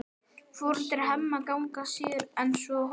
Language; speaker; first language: Icelandic; non-native, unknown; Japanese